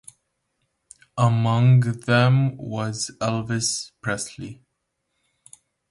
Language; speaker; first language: English; non-native, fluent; Romanian